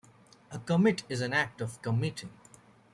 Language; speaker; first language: English; native; English